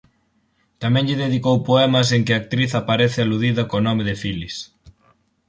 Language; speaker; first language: Galician; native; Galician